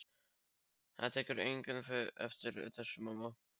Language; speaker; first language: Icelandic; non-native, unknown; Polish